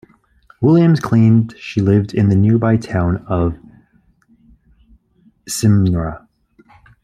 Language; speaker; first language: English; native; English